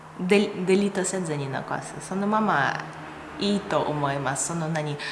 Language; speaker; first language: Japanese; non-native, fluent; Russian